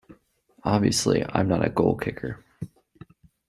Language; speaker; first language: English; native; English